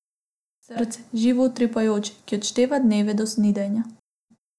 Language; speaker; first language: Slovenian; non-native, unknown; Macedonian